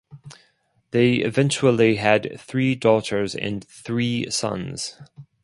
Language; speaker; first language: English; non-native, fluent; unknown